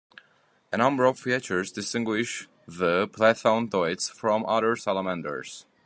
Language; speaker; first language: English; native; English